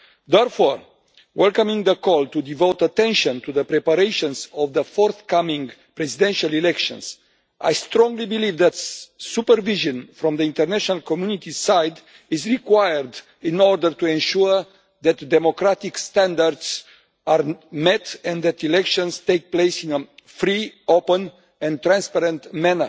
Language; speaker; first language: English; non-native, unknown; Romanian